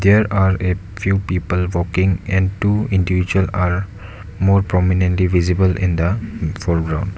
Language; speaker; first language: English; non-native, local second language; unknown